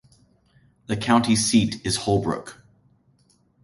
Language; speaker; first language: English; native; English